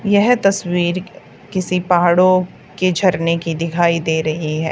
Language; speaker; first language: Hindi; native; Hindi